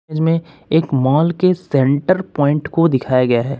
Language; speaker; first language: Hindi; native; Hindi